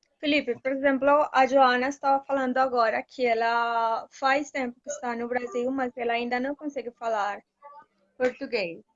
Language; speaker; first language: Portuguese; non-native, fluent; Spanish